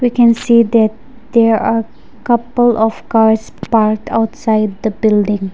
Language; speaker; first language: English; non-native, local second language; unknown